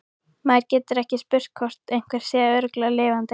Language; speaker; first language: Icelandic; native; Icelandic